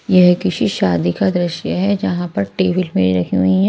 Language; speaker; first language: Hindi; non-native, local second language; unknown